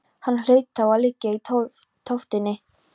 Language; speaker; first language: Icelandic; non-native, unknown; Polish